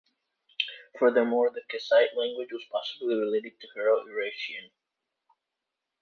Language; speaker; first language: English; native; English